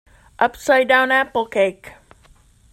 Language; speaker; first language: English; native; English